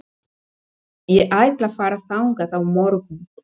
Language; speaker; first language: Icelandic; non-native, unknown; Spanish